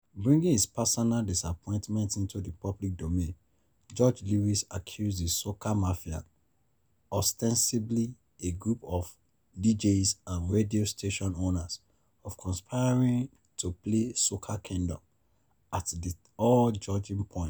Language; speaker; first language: English; non-native, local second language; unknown